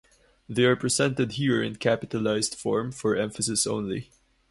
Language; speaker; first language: English; non-native, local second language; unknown